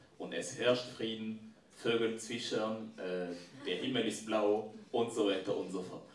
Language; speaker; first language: German; non-native, fluent; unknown